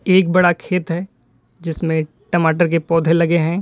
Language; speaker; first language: Hindi; native; Hindi